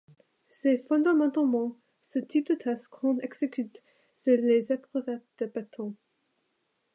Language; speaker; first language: French; non-native, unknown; English